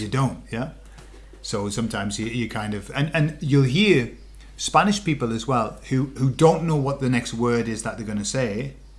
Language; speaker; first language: English; native; English